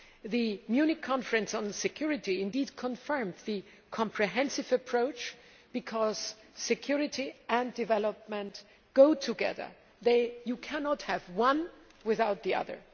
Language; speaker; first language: English; non-native, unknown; German